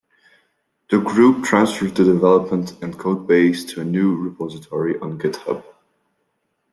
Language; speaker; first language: English; non-native, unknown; French